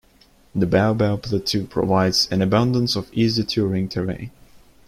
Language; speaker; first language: English; non-native, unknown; Turkish